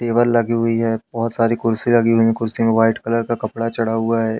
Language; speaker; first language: Hindi; native; Hindi